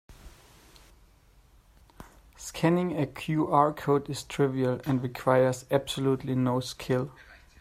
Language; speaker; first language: English; native; English